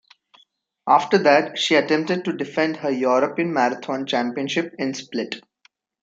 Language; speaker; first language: English; non-native, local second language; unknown